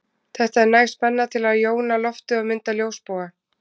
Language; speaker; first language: Icelandic; native; Icelandic